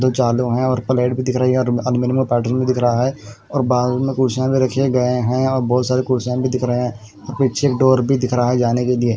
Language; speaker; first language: Hindi; non-native, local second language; Punjabi